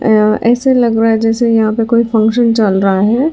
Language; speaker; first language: Hindi; non-native, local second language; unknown